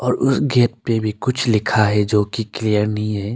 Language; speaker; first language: Hindi; early bilingual, other home language; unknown